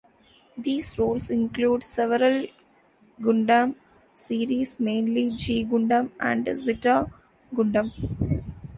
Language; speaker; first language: English; non-native, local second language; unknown